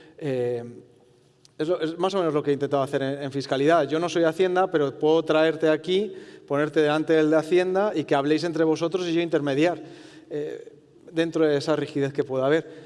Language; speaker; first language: Spanish; non-native, related language; Italian